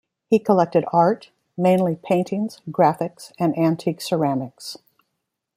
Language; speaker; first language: English; native; English